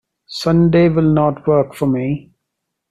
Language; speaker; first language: English; non-native, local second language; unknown